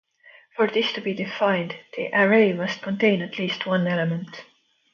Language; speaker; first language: English; non-native, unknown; Estonian